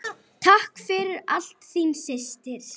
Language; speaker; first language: Icelandic; native; Icelandic